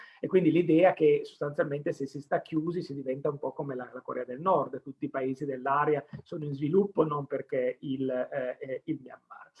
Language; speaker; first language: Italian; native; Italian